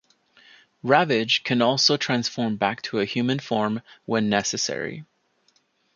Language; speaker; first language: English; native; English